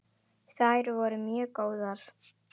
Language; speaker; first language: Icelandic; non-native, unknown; Indonesian